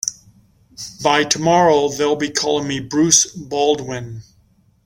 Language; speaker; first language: English; native; English